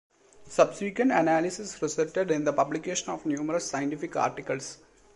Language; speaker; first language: English; non-native, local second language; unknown